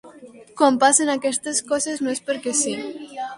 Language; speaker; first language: Catalan; non-native, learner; Spanish